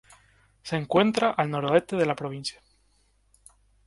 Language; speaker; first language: Spanish; native; Spanish